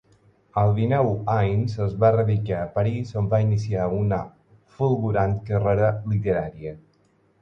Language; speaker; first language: Catalan; non-native, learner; Spanish